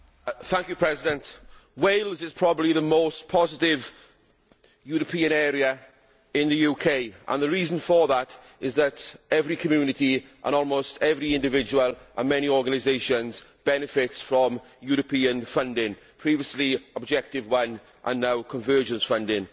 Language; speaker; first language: English; native; English